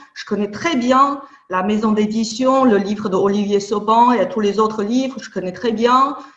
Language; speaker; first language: French; non-native, fluent; Chinese